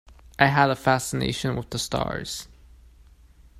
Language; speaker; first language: English; non-native, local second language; Cantonese